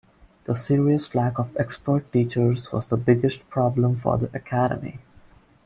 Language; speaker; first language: English; non-native, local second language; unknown